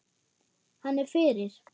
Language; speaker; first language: Icelandic; non-native, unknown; German